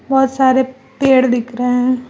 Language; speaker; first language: Hindi; native; Hindi